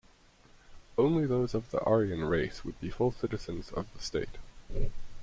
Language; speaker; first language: English; native; English